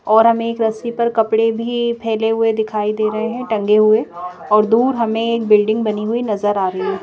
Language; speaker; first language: Hindi; native; Hindi